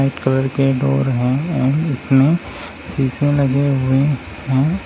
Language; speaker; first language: Hindi; native; Hindi